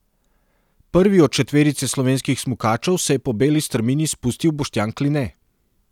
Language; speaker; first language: Slovenian; non-native, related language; Serbian